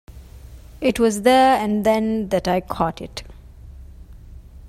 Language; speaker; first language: English; non-native, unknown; Divehi